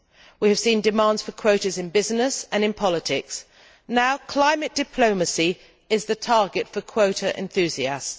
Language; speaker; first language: English; native; English